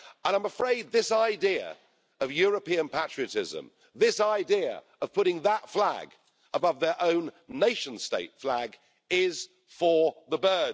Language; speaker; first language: English; native; English